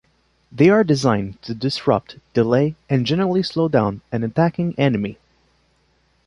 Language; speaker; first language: English; non-native, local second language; French